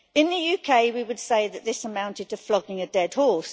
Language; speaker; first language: English; native; English